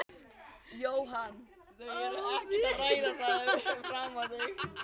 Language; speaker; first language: Icelandic; non-native, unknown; Chinese